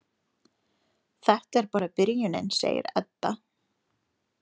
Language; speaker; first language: Icelandic; non-native, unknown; Lithuanian